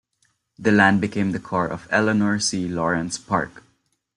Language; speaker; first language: English; non-native, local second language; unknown